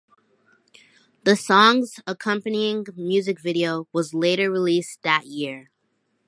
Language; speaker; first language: English; native; English